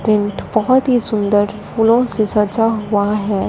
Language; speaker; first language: Hindi; non-native, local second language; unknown